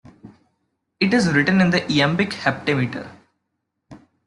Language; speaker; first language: English; non-native, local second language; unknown